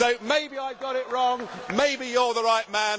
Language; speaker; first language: English; native; English